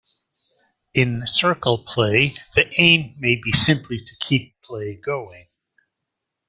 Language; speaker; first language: English; native; English